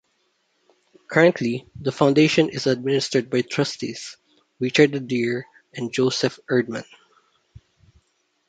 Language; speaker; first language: English; non-native, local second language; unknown